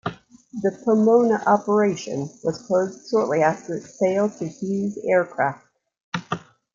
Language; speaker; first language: English; native; English